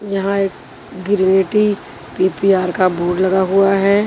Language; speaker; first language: Hindi; non-native, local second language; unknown